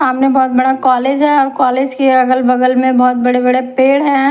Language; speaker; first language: Hindi; non-native, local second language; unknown